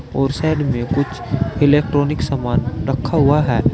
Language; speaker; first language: Hindi; native; Hindi